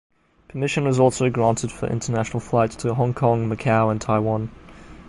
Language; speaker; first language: English; native; English